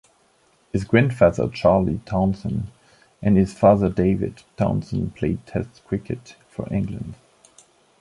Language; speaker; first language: English; non-native, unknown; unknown